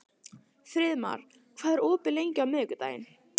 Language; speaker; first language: Icelandic; non-native, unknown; Italian